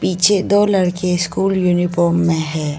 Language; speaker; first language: Hindi; non-native, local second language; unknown